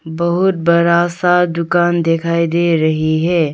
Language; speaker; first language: Hindi; early bilingual, other home language; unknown